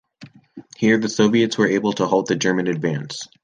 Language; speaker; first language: English; native; English